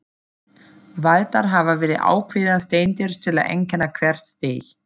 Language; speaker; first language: Icelandic; non-native, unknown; German